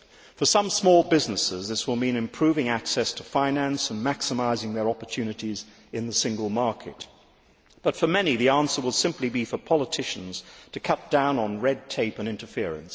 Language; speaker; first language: English; native; English